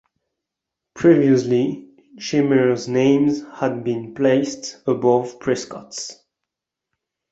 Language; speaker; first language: English; non-native, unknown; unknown